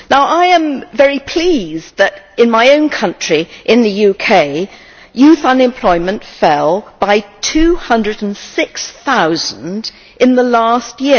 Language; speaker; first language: English; native; English